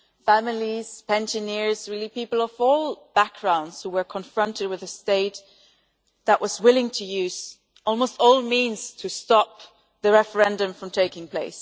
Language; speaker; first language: English; non-native, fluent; German